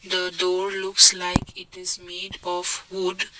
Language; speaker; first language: English; non-native, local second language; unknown